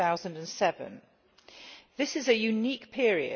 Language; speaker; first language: English; non-native, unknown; Polish